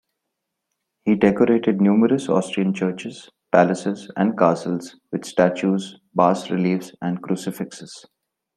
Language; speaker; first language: English; non-native, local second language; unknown